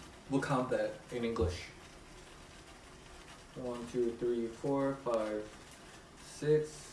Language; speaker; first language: English; early bilingual, other home language; Korean